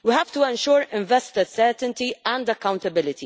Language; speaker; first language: English; non-native, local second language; Maltese